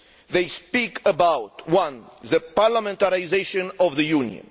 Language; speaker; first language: English; non-native, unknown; Romanian